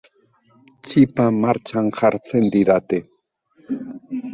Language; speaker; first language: Basque; native; Basque